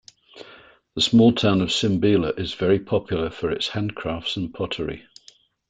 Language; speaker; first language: English; native; English